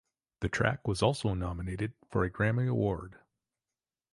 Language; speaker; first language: English; native; English